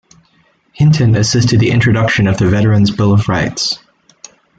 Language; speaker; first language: English; native; English